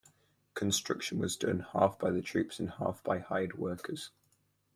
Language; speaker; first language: English; native; English